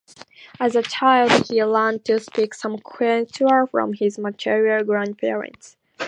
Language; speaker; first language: English; native; English